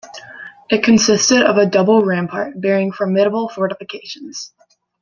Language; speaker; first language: English; native; English